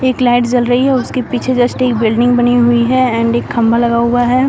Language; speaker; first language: Hindi; native; Hindi